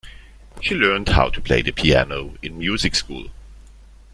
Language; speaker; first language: English; non-native, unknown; German